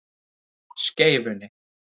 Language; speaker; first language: Icelandic; native; Icelandic